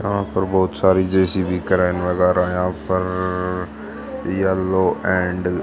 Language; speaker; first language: Hindi; native; Hindi